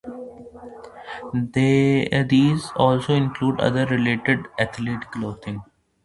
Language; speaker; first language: English; non-native, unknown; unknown